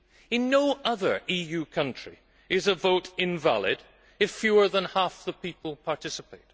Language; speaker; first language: English; native; English